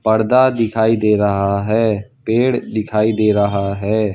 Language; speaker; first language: Hindi; non-native, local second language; Gujarati